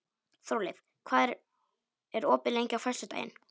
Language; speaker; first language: Icelandic; non-native, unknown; Polish